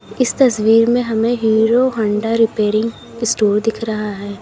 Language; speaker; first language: Hindi; native; Hindi